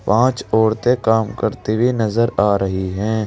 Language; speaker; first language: Hindi; native; Hindi